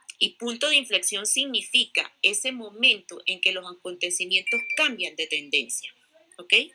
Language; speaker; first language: Spanish; native; Spanish